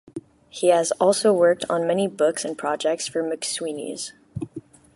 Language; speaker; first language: English; non-native, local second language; French